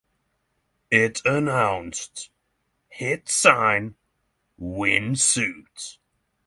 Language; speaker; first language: English; non-native, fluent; Norwegian